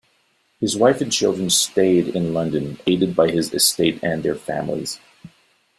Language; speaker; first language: English; native; English